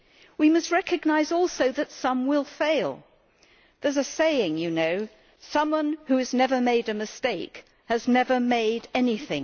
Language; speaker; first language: English; native; English